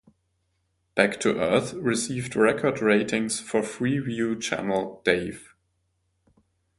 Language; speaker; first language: English; non-native, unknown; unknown